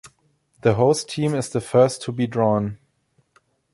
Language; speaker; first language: English; non-native, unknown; German